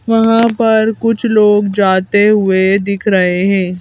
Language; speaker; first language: Hindi; native; Hindi